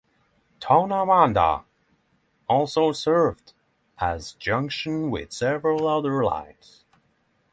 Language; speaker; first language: English; non-native, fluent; Norwegian